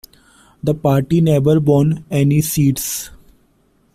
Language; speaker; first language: English; non-native, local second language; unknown